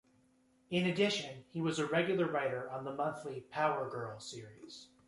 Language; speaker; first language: English; native; English